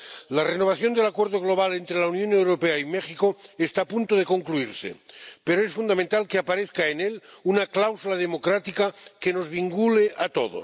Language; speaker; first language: Spanish; non-native, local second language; Catalan